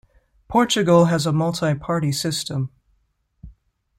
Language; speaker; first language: English; native; English